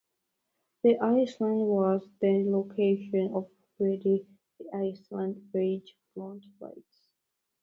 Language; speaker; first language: English; non-native, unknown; Georgian